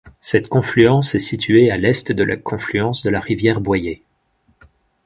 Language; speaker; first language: French; native; French